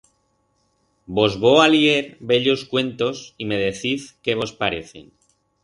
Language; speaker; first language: Aragonese; non-native, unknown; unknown